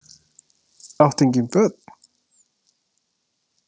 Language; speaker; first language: Icelandic; native; Icelandic